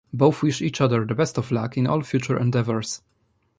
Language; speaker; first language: English; non-native, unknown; Polish